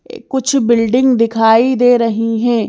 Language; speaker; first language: Hindi; native; Hindi